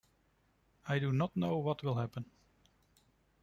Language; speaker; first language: English; non-native, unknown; Dutch